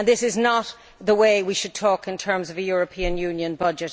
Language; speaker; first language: English; native; English